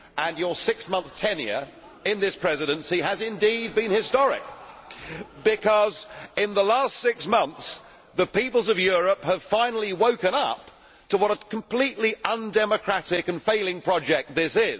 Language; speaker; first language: English; native; English